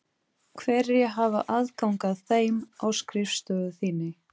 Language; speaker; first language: Icelandic; non-native, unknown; Portuguese